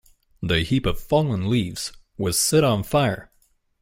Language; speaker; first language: English; native; English